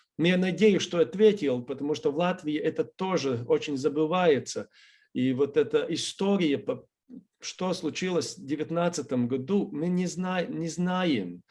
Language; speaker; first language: Russian; non-native, fluent; Latvian